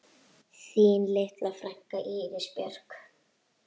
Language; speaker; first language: Icelandic; native; Icelandic